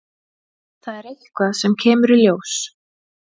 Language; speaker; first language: Icelandic; native; Icelandic